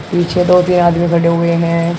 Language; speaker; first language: Hindi; native; Hindi